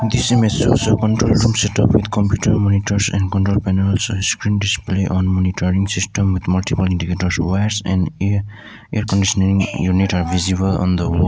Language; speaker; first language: English; non-native, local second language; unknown